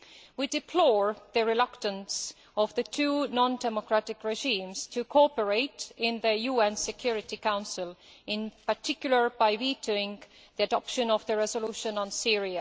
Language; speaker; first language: English; non-native, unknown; Estonian